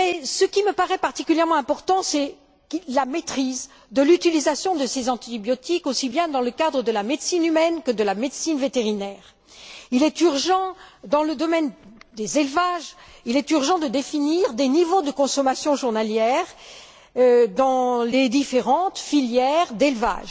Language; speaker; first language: French; native; French